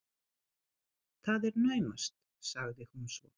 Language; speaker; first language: Icelandic; non-native, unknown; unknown